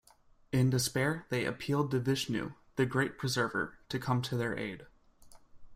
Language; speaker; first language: English; native; English